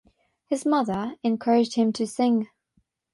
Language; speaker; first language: English; non-native, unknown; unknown